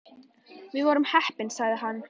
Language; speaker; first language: Icelandic; native; Icelandic